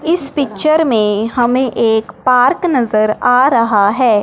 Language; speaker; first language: Hindi; non-native, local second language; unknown